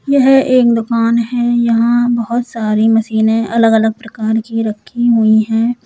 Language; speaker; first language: Hindi; native; Hindi